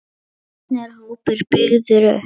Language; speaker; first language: Icelandic; non-native, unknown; Lithuanian